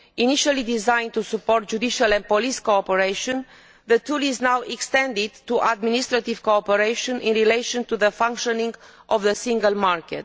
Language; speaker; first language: English; non-native, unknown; Romanian